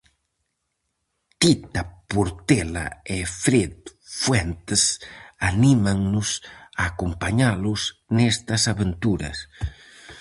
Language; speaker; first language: Galician; native; Galician